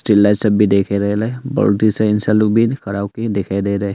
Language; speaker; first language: Hindi; early bilingual, other home language; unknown